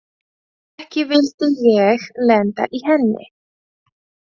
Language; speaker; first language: Icelandic; non-native, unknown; Latvian